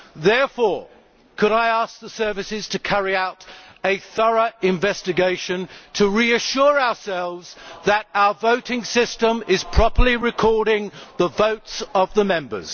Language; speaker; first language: English; native; English